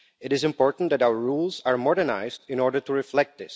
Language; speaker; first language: English; non-native, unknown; Czech